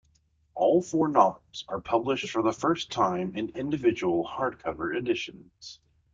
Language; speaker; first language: English; native; English